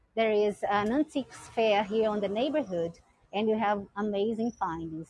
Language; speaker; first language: English; non-native, fluent; Portuguese